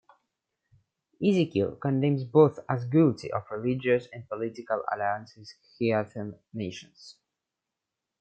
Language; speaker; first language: English; non-native, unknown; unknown